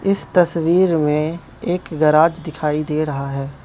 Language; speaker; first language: Hindi; non-native, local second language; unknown